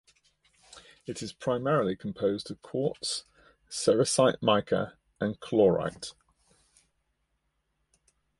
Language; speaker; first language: English; native; English